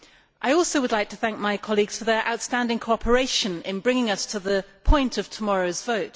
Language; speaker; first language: English; native; English